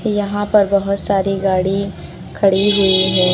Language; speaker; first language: Hindi; native; Hindi